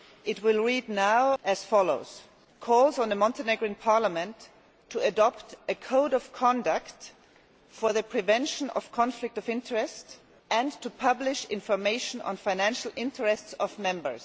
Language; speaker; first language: English; non-native, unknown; German